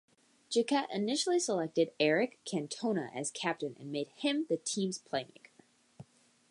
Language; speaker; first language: English; native; English